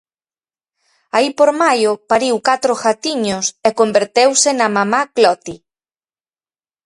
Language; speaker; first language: Galician; native; Galician